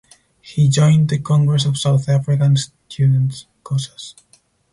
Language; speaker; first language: English; non-native, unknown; Spanish